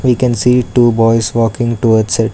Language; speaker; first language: English; non-native, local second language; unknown